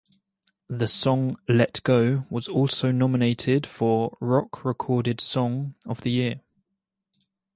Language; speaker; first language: English; native; English